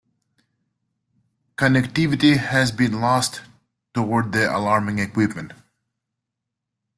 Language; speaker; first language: English; native; English